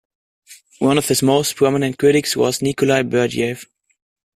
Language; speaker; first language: English; non-native, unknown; German